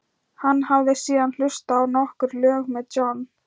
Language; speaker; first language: Icelandic; non-native, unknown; Thai